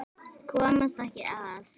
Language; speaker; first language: Icelandic; native; Icelandic